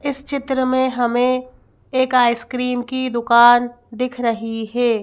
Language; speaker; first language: Hindi; native; Hindi